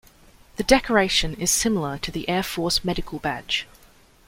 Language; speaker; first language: English; native; English